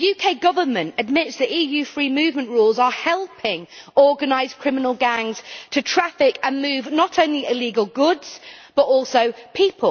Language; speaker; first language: English; native; English